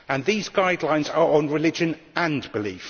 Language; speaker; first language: English; native; English